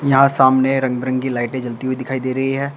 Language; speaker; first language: Hindi; native; Hindi